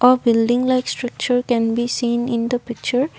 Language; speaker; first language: English; non-native, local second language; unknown